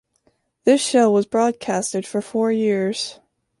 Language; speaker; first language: English; native; English